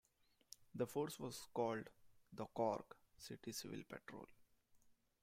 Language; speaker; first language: English; non-native, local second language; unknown